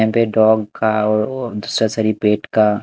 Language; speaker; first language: Hindi; non-native, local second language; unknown